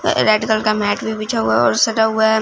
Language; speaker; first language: Hindi; non-native, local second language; Punjabi